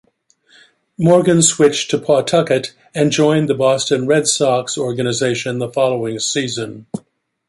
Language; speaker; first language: English; native; English